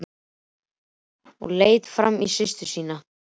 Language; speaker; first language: Icelandic; native; Icelandic